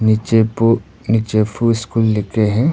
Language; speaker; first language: Hindi; non-native, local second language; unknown